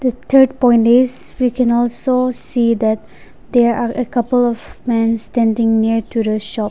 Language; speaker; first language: English; non-native, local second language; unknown